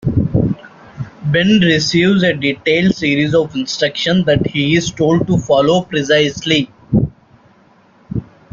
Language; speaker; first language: English; native; English